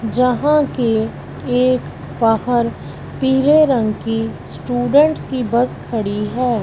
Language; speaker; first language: Hindi; non-native, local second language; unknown